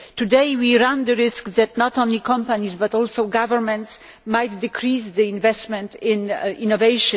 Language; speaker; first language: English; non-native, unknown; Polish